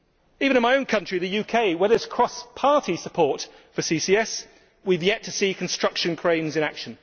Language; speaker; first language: English; native; English